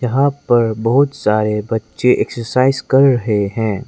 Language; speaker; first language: Hindi; non-native, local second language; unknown